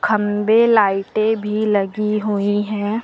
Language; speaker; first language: Hindi; native; Hindi